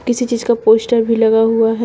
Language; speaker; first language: Hindi; native; Hindi